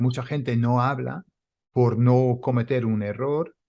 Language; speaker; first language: Spanish; non-native, fluent; English